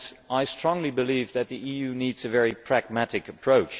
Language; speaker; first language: English; non-native, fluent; Dutch